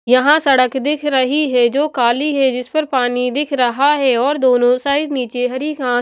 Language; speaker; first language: Hindi; non-native, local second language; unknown